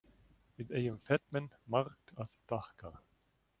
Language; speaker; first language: Icelandic; non-native, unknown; German